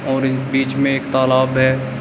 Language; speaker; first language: Hindi; native; Hindi